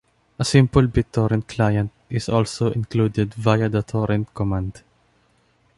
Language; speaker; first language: English; non-native, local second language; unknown